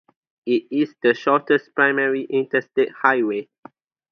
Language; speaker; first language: English; non-native, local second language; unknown